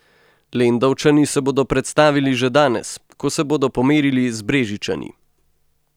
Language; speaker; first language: Slovenian; native; Slovenian